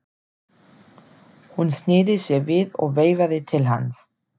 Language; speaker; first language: Icelandic; non-native, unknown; German